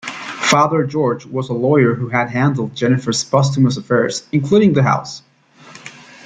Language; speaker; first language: English; native; English